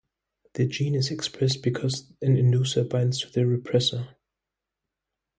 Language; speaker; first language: English; non-native, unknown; German